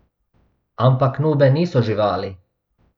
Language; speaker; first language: Slovenian; non-native, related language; Bosnian